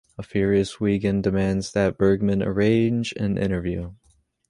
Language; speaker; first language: English; native; English